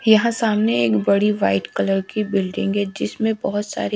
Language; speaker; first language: Hindi; native; Hindi